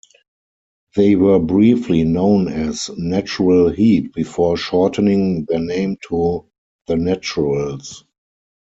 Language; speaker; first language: English; non-native, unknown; German